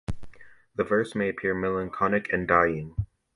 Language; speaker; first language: English; native; English